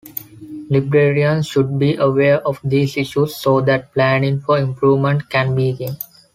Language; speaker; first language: English; non-native, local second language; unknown